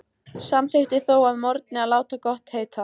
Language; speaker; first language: Icelandic; native; Icelandic